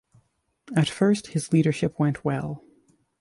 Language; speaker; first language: English; native; English